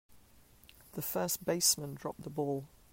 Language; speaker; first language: English; native; English